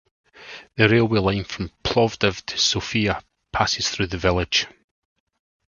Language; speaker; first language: English; native; English